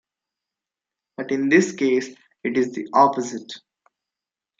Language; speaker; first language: English; non-native, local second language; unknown